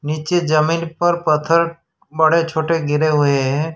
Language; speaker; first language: Hindi; non-native, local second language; Gujarati